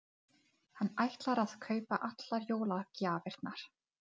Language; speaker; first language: Icelandic; non-native, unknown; Czech